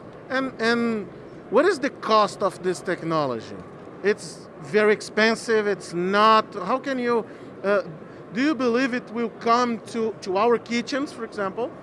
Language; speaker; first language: English; non-native, fluent; Portuguese